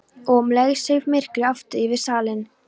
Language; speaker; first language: Icelandic; non-native, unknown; Polish